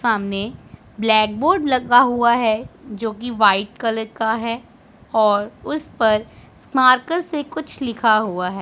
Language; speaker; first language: Hindi; non-native, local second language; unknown